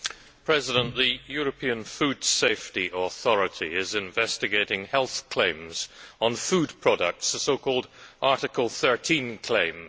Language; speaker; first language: English; native; English